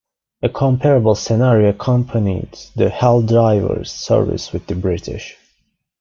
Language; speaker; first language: English; non-native, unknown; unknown